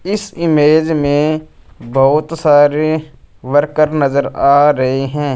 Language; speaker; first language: Hindi; non-native, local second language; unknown